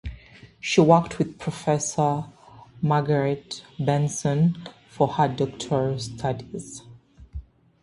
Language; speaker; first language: English; native; English